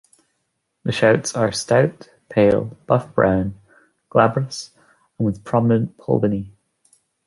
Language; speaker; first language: English; native; English